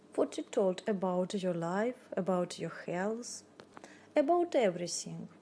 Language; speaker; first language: English; non-native, learner; Russian